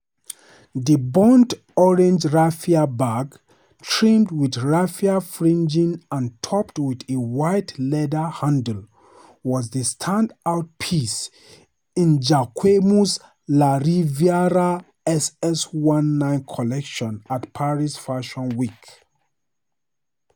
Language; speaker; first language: English; non-native, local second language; Hausa